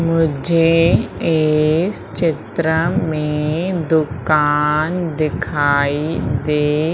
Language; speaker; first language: Hindi; native; Hindi